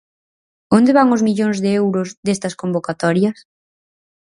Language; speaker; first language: Galician; native; Galician